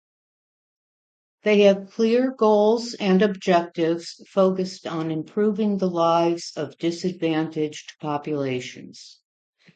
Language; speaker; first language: English; native; English